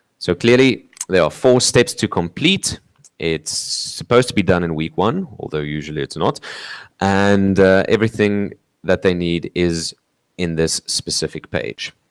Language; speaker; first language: English; non-native, local second language; Afrikaans